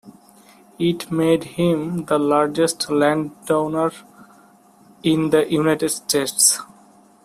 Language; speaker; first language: English; non-native, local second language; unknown